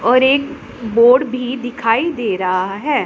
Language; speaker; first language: Hindi; non-native, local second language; Punjabi